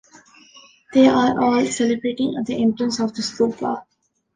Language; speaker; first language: English; non-native, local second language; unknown